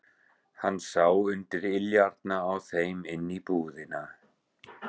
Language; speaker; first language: Icelandic; non-native, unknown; German